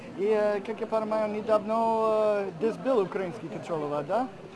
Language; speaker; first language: Russian; non-native, learner; English